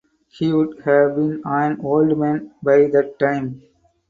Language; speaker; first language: English; non-native, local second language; Tamil